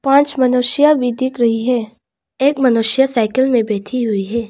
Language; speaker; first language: Hindi; non-native, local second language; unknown